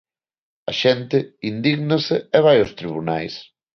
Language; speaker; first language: Galician; non-native, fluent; Spanish